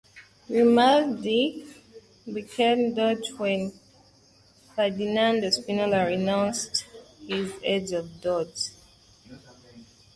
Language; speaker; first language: English; native; English